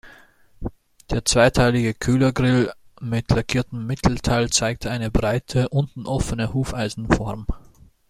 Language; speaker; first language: German; native; German